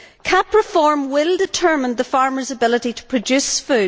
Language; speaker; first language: English; native; English